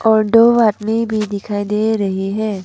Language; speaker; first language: Hindi; non-native, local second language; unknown